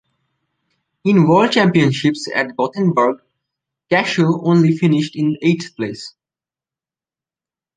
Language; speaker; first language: English; non-native, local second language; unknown